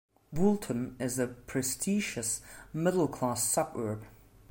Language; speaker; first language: English; non-native, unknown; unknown